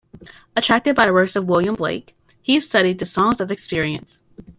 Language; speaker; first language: English; native; English